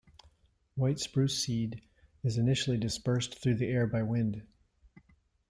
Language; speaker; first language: English; native; English